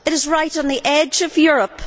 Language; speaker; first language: English; native; English